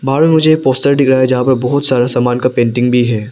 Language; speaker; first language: Hindi; non-native, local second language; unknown